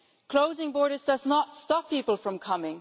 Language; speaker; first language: English; non-native, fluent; German